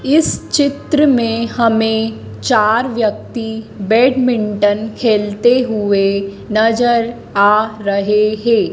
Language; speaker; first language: Hindi; native; Hindi